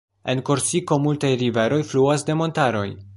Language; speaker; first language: Esperanto; non-native, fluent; Polish